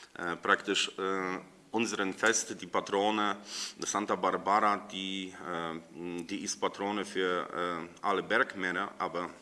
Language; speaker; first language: German; non-native, learner; Polish